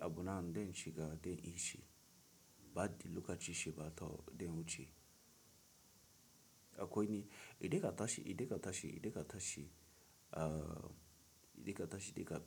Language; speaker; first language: Hausa; non-native, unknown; Tiv